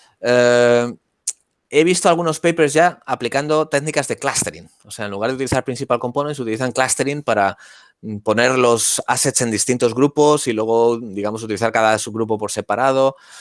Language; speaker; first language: Spanish; native; Spanish